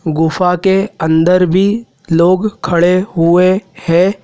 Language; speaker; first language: Hindi; native; Hindi